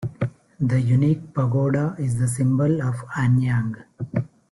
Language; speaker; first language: English; non-native, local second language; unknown